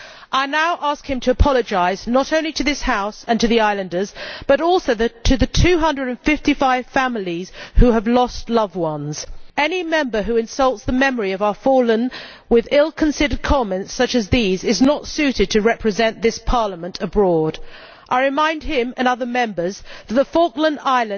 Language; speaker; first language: English; native; English